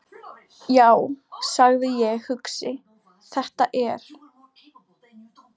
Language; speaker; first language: Icelandic; non-native, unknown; Polish